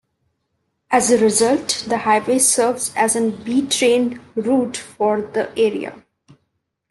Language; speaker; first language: English; non-native, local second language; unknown